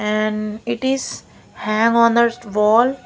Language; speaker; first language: English; non-native, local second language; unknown